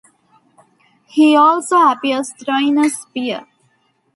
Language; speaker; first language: English; non-native, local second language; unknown